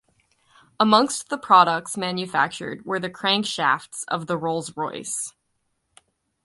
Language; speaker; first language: English; native; English